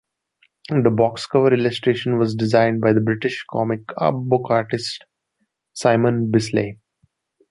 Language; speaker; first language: English; non-native, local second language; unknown